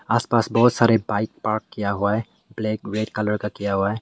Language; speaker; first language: Hindi; non-native, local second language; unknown